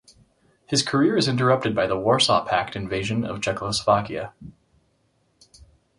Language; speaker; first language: English; native; English